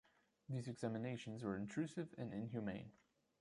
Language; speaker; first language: English; non-native, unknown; German